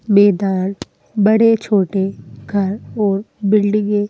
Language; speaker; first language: Hindi; native; Hindi